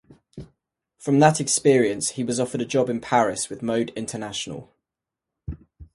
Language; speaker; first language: English; native; English